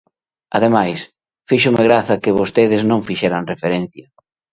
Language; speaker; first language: Galician; native; Galician